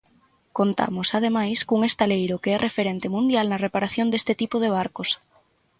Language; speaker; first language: Galician; native; Galician